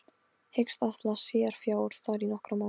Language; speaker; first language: Icelandic; non-native, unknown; Polish